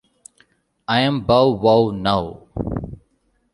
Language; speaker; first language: English; non-native, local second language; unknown